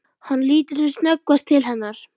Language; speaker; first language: Icelandic; native; Icelandic